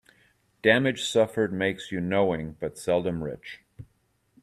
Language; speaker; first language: English; native; English